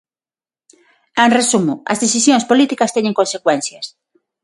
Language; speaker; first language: Galician; non-native, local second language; Spanish